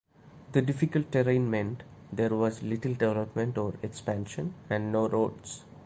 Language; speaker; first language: English; non-native, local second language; Malayalam